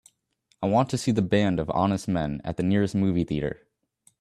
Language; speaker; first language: English; native; English